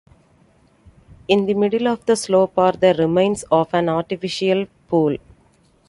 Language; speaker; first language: English; non-native, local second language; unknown